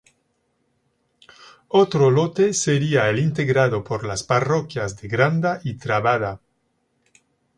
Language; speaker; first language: Spanish; non-native, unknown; French